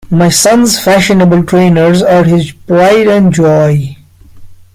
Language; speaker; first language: English; non-native, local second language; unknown